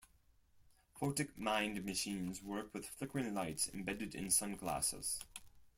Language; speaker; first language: English; non-native, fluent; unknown